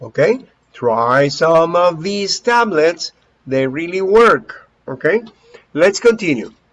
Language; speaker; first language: English; non-native, fluent; Spanish